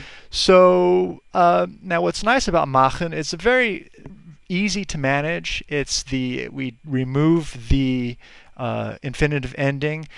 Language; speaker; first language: English; native; English